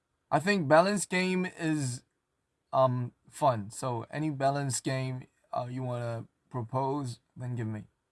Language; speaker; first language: English; non-native, fluent; Korean